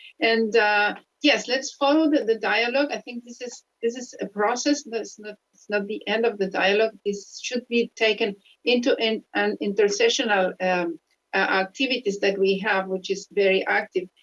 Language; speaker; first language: English; non-native, fluent; Spanish